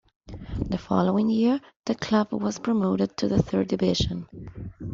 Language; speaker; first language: English; non-native, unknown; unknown